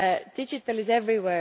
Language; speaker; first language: English; non-native, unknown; Estonian